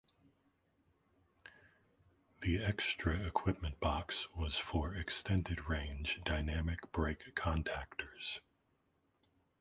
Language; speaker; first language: English; native; English